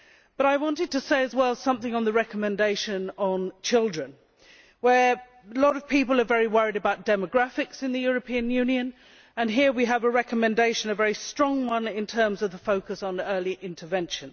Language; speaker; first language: English; native; English